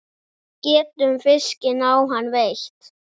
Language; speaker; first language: Icelandic; native; Icelandic